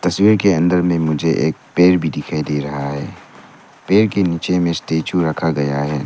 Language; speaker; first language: Hindi; non-native, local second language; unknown